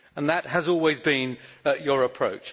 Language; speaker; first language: English; native; English